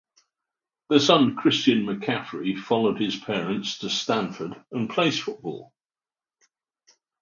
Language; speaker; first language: English; native; English